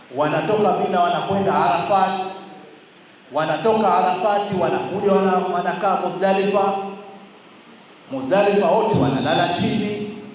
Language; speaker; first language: Swahili; native; Swahili